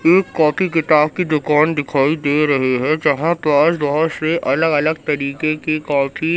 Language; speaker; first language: Hindi; native; Hindi